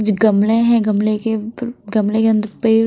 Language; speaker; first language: Hindi; non-native, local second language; Punjabi